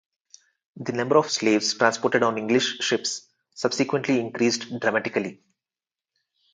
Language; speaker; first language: English; non-native, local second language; Telugu